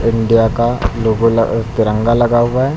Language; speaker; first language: Hindi; native; Hindi